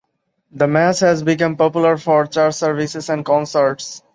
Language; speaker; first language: English; non-native, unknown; Bangla